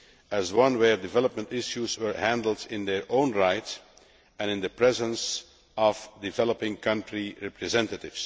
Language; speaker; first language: English; non-native, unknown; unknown